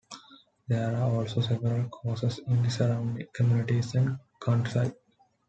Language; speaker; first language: English; non-native, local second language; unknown